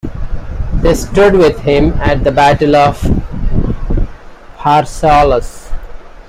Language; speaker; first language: English; non-native, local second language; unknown